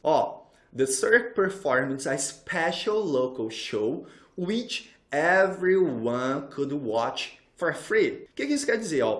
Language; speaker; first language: English; non-native, fluent; Portuguese